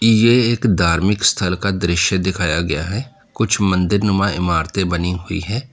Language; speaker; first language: Hindi; native; Hindi